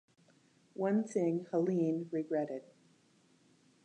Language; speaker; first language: English; native; English